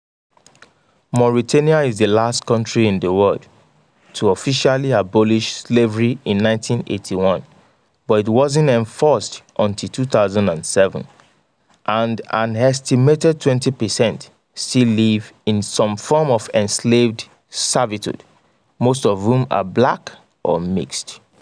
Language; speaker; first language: English; non-native, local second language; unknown